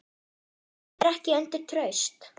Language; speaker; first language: Icelandic; non-native, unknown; German